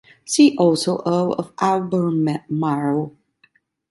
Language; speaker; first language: English; non-native, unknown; Italian